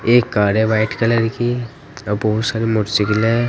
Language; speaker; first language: Hindi; native; Hindi